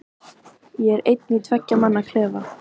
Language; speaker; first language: Icelandic; native; Icelandic